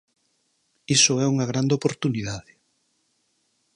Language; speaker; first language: Galician; native; Galician